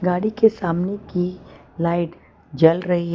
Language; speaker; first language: Hindi; non-native, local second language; Gujarati